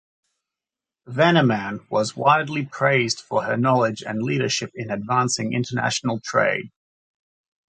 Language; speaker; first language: English; native; English